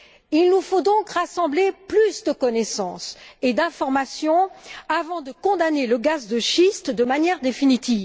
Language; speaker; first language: French; native; French